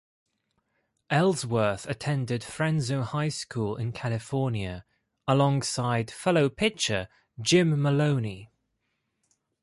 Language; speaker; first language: English; non-native, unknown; Greek